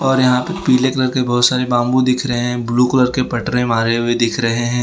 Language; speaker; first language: Hindi; non-native, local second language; Gujarati